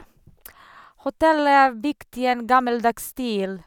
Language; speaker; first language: Norwegian; non-native, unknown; Serbian